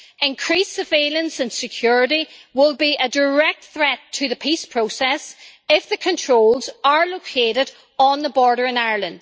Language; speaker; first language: English; native; English